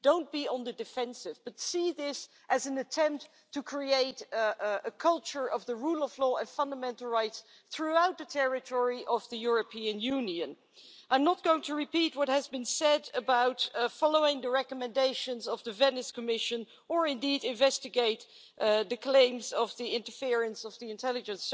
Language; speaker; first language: English; non-native, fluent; Dutch